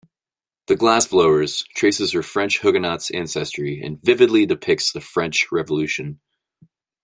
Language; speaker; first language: English; native; English